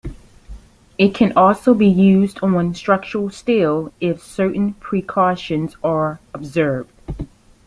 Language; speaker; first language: English; native; English